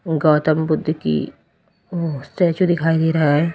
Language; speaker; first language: Hindi; native; Hindi